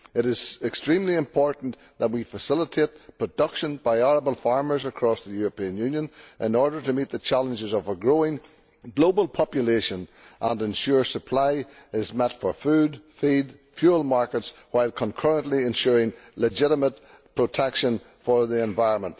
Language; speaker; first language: English; native; English